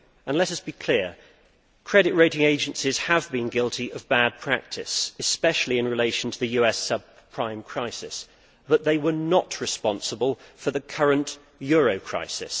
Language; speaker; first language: English; native; English